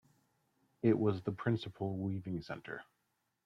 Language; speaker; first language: English; native; English